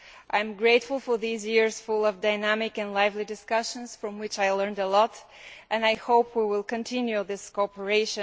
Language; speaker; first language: English; non-native, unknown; Bulgarian